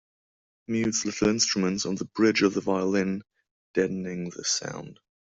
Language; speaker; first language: English; non-native, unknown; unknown